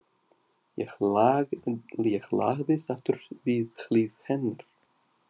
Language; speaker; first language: Icelandic; non-native, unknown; Russian